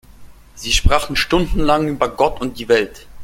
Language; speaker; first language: German; non-native, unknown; Russian